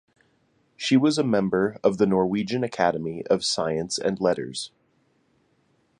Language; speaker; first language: English; native; English